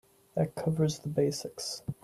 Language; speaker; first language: English; native; English